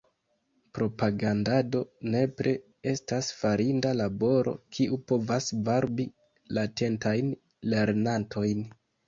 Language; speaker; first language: Esperanto; non-native, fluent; Kinyarwanda